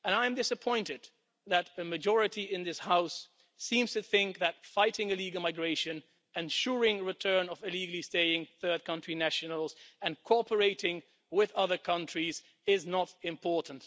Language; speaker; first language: English; non-native, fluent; Dutch